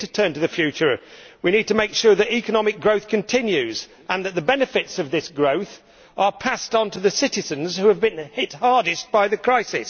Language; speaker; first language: English; native; English